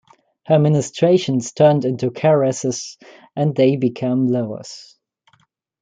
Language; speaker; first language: English; non-native, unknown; German